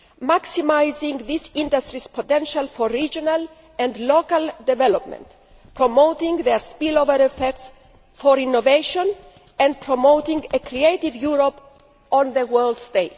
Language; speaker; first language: English; non-native, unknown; Greek